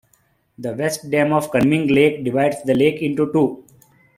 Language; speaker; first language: English; non-native, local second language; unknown